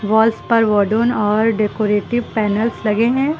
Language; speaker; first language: Hindi; native; Hindi